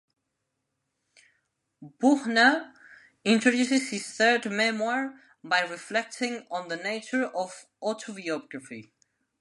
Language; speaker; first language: English; non-native, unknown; Spanish